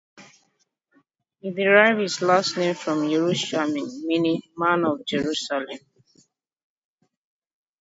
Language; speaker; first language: English; native; English